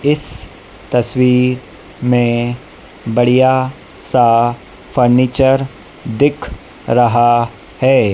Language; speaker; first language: Hindi; native; Hindi